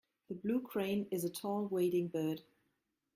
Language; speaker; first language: English; non-native, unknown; German